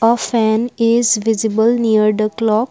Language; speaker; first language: English; non-native, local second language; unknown